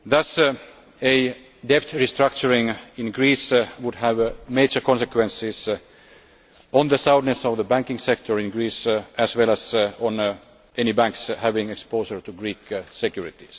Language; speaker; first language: English; non-native, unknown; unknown